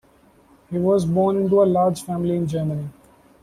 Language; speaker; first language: English; non-native, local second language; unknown